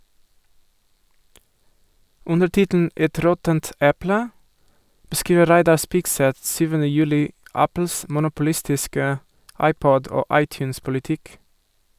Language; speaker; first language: Norwegian; non-native, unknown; Portuguese